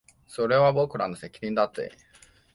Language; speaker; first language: Japanese; non-native, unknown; Chinese